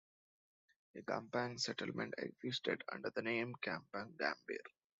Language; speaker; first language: English; non-native, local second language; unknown